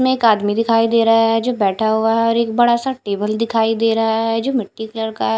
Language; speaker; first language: Hindi; non-native, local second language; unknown